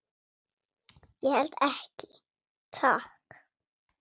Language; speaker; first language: Icelandic; non-native, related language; Swedish